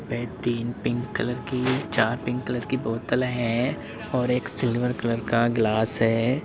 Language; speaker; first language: Hindi; native; Hindi